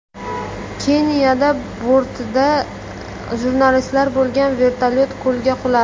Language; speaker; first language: Uzbek; native; Uzbek